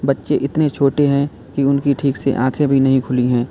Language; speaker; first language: Hindi; native; Hindi